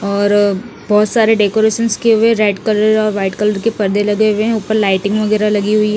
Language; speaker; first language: Hindi; non-native, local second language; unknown